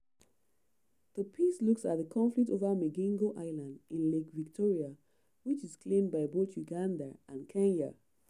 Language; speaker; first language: English; non-native, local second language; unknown